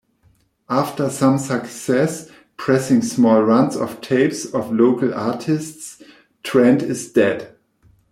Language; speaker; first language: English; non-native, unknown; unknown